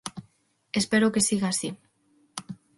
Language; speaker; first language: Galician; non-native, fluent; Spanish